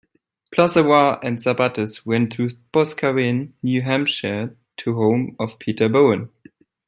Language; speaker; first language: English; non-native, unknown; German